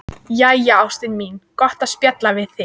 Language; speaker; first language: Icelandic; native; Icelandic